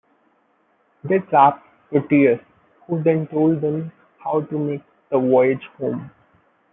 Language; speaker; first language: English; non-native, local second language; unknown